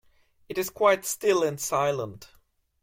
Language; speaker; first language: English; non-native, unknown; German